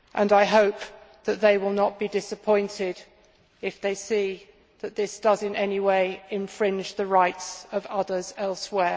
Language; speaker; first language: English; native; English